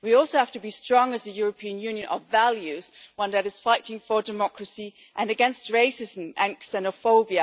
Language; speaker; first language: English; non-native, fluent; German